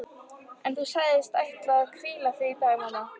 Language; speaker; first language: Icelandic; native; Icelandic